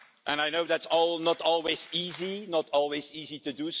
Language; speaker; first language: English; non-native, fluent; Dutch